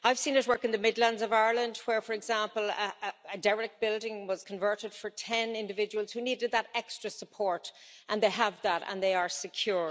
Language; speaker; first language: English; native; English